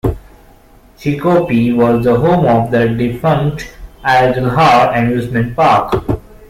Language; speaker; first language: English; non-native, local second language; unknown